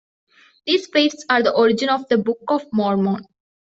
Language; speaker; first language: English; non-native, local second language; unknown